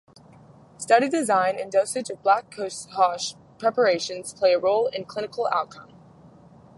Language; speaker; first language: English; native; English